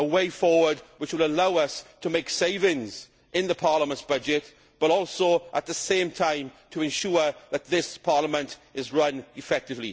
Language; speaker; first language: English; native; English